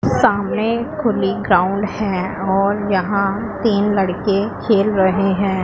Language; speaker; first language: Hindi; non-native, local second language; Punjabi